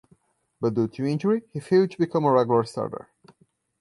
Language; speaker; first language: English; non-native, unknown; Portuguese